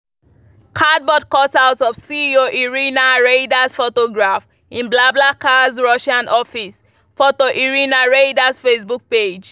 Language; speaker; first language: English; non-native, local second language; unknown